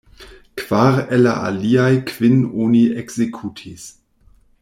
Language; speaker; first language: Esperanto; non-native, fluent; German